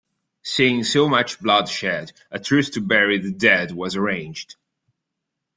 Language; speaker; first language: English; non-native, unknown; Italian